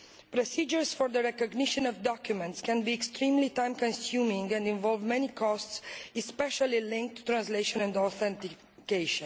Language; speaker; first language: English; non-native, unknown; Romanian